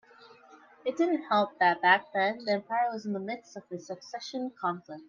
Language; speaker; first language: English; native; English